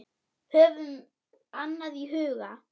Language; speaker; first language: Icelandic; non-native, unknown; German